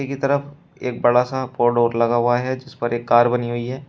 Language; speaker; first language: Hindi; native; Hindi